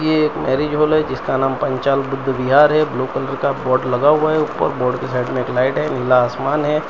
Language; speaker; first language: Hindi; non-native, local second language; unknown